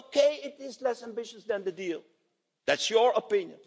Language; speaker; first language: English; non-native, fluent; Dutch